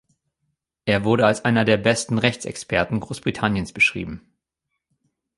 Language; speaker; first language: German; native; German